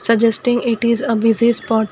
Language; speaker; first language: English; non-native, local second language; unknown